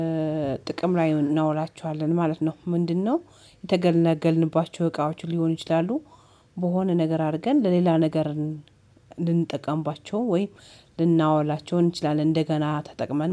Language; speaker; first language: Amharic; native; Amharic